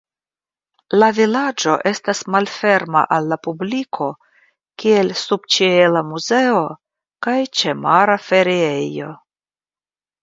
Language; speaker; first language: Esperanto; non-native, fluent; Russian